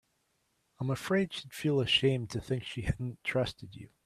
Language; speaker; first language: English; native; English